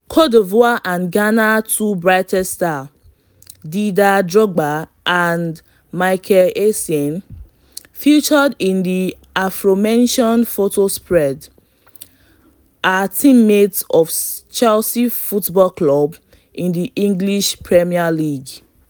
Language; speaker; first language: English; non-native, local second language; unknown